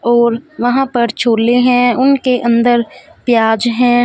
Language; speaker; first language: Hindi; non-native, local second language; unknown